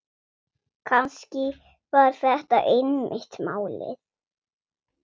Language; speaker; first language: Icelandic; non-native, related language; Swedish